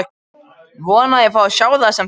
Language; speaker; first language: Icelandic; non-native, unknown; Macedonian